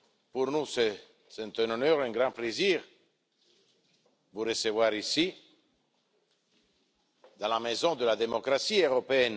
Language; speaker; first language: French; non-native, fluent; Italian